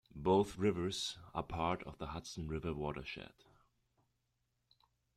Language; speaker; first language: English; non-native, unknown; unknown